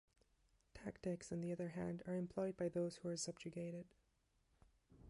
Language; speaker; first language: English; non-native, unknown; German